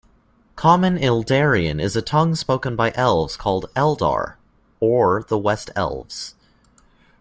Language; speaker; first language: English; native; English